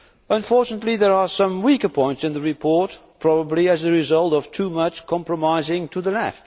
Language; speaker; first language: English; non-native, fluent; Dutch